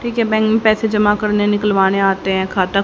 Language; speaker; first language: Hindi; native; Hindi